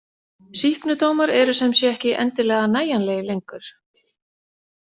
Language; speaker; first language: Icelandic; native; Icelandic